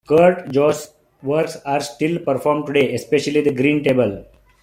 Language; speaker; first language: English; non-native, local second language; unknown